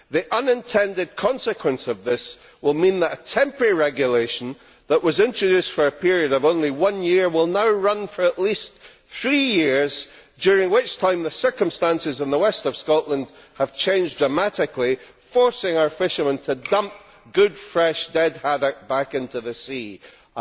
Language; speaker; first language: English; native; English